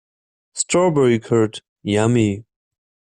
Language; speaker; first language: English; non-native, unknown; German